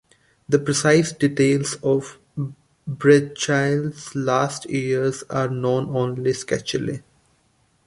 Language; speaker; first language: English; non-native, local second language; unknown